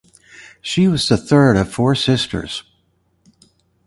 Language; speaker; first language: English; native; English